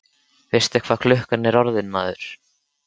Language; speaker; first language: Icelandic; native; Icelandic